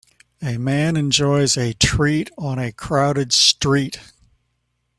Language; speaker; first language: English; native; English